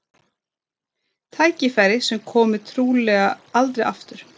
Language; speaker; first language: Icelandic; non-native, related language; Swedish